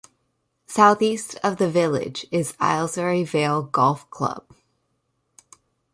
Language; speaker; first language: English; native; English